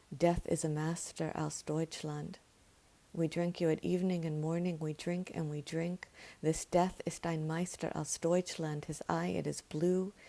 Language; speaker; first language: English; native; English